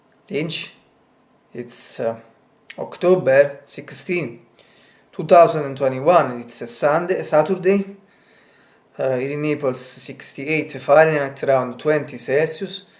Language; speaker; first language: English; non-native, learner; Italian